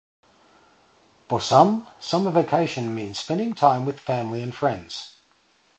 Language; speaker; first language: English; native; English